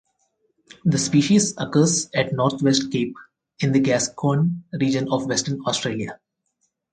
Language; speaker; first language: English; non-native, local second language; Telugu